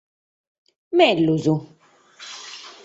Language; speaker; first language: Sardinian; native; Sardinian